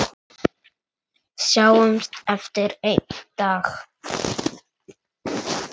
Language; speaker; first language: Icelandic; native; Icelandic